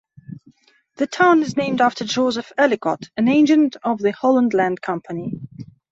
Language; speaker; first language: English; non-native, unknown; Belarusian